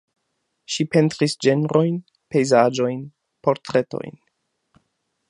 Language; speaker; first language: Esperanto; non-native, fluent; German